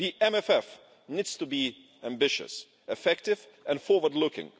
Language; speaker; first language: English; non-native, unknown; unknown